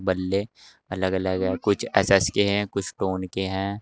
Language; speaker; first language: Hindi; native; Hindi